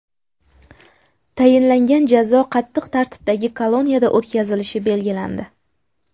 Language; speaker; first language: Uzbek; native; Uzbek